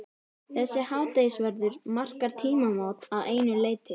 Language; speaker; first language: Icelandic; native; Icelandic